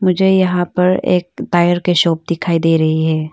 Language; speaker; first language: Hindi; non-native, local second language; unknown